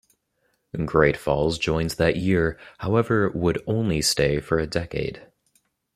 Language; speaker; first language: English; native; English